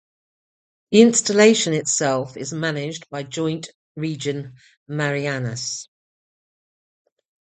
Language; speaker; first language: English; native; English